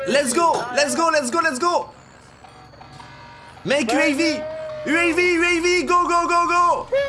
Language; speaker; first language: English; non-native, learner; French